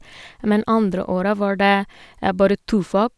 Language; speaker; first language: Norwegian; non-native, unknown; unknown